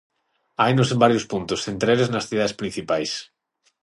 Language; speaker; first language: Galician; non-native, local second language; Spanish